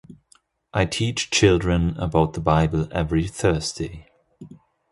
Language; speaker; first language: English; non-native, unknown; German